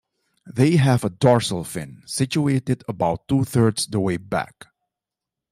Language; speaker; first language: English; non-native, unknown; Dutch